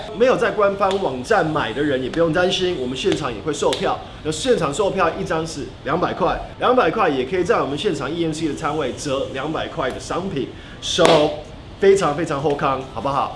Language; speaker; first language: Chinese; early bilingual, other home language; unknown